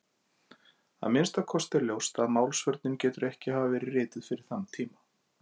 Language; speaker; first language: Icelandic; native; Icelandic